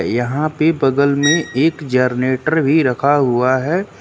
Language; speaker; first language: Hindi; native; Hindi